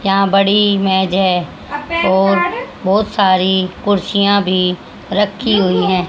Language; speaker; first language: Hindi; native; Hindi